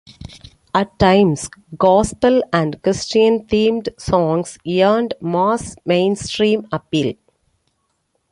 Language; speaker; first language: English; non-native, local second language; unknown